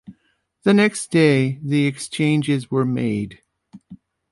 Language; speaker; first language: English; native; English